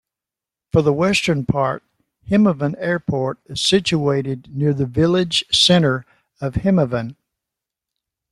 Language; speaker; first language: English; native; English